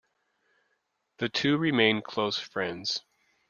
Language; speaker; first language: English; native; English